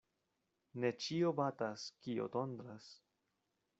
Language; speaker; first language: Esperanto; non-native, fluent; Spanish